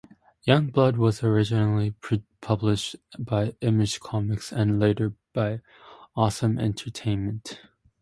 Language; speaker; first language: English; native; English